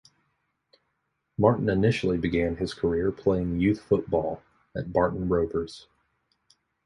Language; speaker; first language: English; native; English